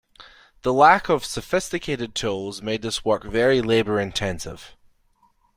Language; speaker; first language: English; native; English